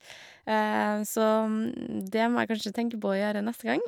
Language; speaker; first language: Norwegian; native; Norwegian